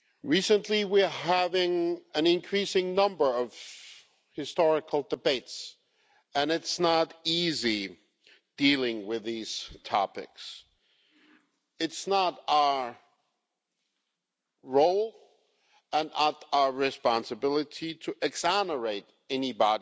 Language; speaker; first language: English; non-native, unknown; German